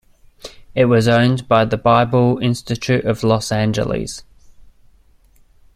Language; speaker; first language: English; native; English